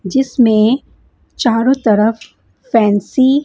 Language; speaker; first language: Hindi; non-native, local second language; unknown